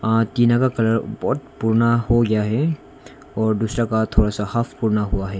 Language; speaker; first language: Hindi; non-native, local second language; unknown